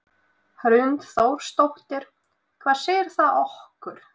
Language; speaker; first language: Icelandic; non-native, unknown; Russian